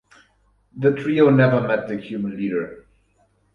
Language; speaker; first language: English; non-native, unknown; German